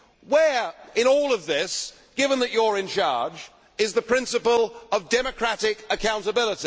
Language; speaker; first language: English; native; English